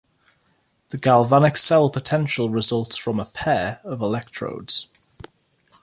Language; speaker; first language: English; native; English